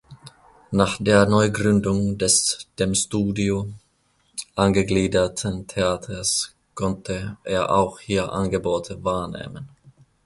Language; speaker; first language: German; non-native, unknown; Finnish